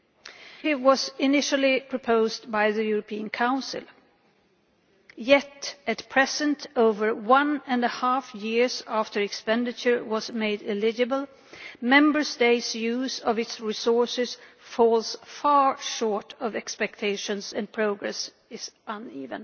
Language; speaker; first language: English; non-native, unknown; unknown